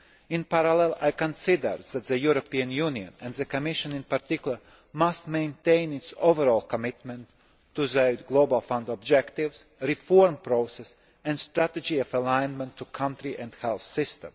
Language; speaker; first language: English; non-native, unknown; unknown